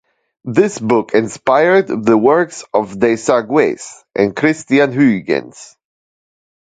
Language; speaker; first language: English; non-native, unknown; German